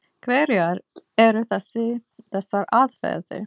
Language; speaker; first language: Icelandic; non-native, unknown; English